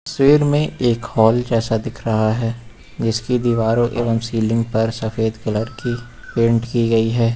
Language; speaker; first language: Hindi; native; Hindi